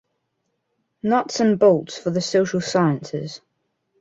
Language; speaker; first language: English; non-native, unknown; French